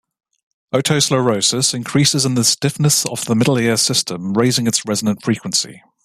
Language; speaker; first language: English; native; English